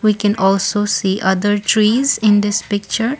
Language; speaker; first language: English; non-native, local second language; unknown